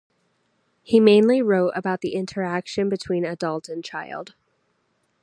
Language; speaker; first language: English; native; English